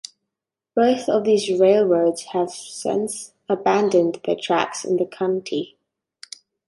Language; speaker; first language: English; native; English